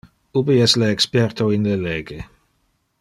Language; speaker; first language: Interlingua; non-native, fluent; Dutch